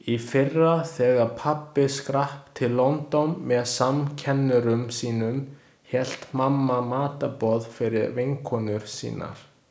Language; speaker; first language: Icelandic; non-native, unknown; Chinese